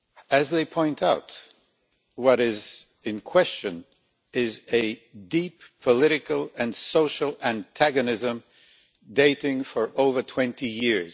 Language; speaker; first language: English; non-native, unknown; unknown